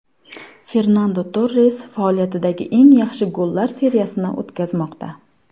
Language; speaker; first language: Uzbek; native; Uzbek